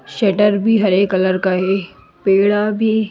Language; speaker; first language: Hindi; native; Hindi